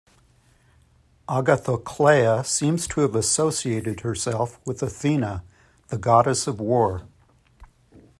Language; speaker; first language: English; native; English